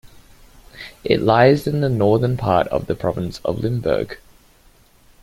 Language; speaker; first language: English; native; English